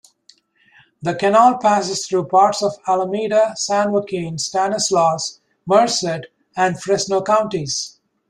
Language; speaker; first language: English; native; English